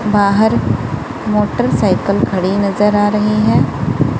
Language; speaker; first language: Hindi; non-native, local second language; Punjabi